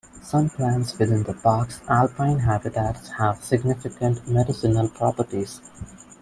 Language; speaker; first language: English; non-native, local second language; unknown